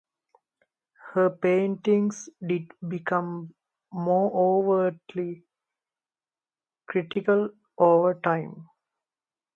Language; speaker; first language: English; non-native, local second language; Sinhala